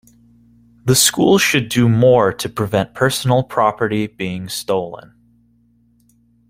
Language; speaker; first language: English; native; English